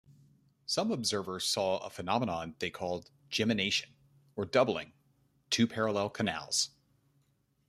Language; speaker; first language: English; native; English